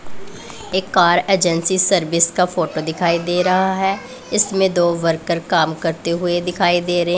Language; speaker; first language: Hindi; non-native, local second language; Punjabi